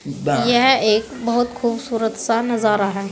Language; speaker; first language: Hindi; native; Hindi